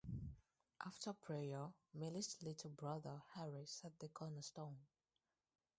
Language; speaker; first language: English; non-native, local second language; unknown